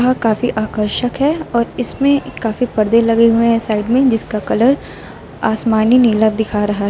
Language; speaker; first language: Hindi; native; Hindi